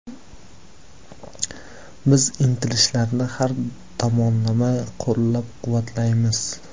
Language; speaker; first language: Uzbek; native; Uzbek